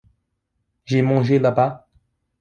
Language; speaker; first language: French; non-native, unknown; English